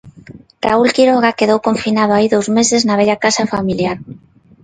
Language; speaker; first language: Galician; non-native, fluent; Spanish